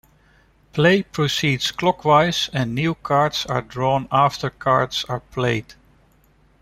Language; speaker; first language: English; non-native, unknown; Dutch